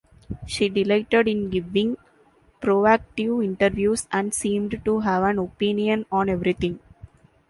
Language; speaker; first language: English; non-native, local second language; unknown